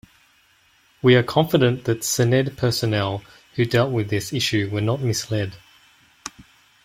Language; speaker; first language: English; native; English